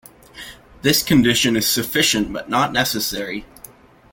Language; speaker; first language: English; native; English